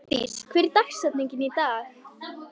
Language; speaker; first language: Icelandic; native; Icelandic